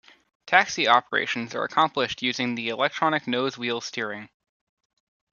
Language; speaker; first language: English; native; English